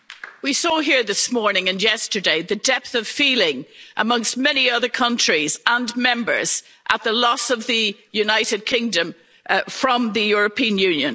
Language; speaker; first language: English; native; English